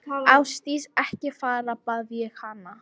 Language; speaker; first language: Icelandic; non-native, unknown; English